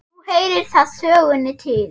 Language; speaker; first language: Icelandic; non-native, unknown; German